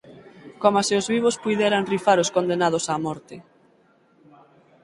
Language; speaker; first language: Galician; native; Galician